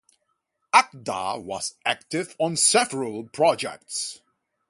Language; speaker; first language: English; non-native, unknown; Dutch